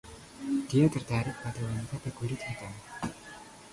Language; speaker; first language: Indonesian; non-native, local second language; Javanese